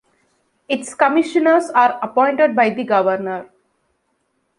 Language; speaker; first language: English; non-native, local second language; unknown